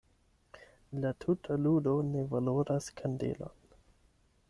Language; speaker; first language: Esperanto; non-native, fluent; German